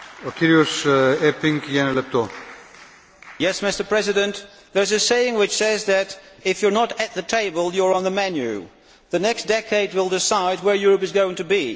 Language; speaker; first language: English; non-native, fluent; Dutch